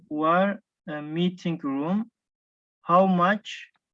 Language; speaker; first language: English; non-native, learner; Turkish